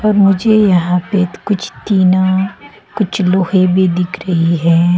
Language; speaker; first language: Hindi; non-native, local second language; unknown